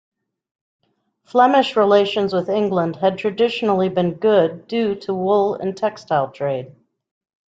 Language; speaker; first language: English; native; English